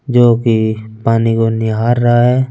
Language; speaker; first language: Hindi; non-native, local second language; Punjabi